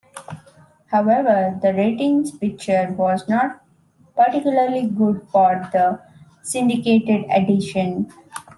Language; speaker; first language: English; non-native, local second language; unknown